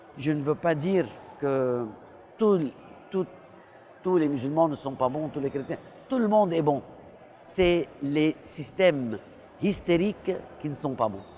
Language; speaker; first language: French; non-native, local second language; Arabic